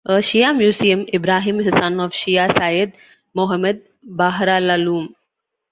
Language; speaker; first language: English; non-native, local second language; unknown